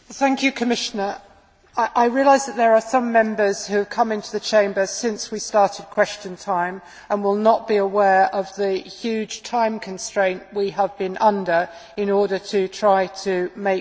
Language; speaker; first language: English; native; English